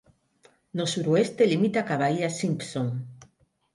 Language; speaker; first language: Galician; non-native, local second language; Spanish